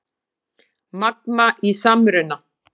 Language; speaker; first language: Icelandic; native; Icelandic